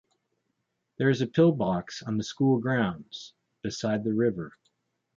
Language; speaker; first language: English; native; English